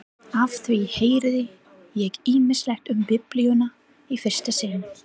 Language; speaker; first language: Icelandic; non-native, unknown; English